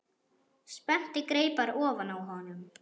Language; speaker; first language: Icelandic; non-native, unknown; German